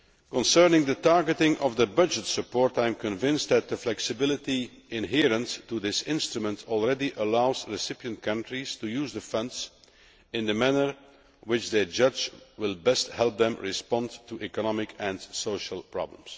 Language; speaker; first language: English; non-native, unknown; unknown